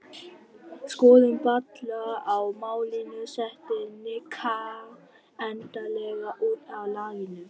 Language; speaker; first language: Icelandic; non-native, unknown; Vietnamese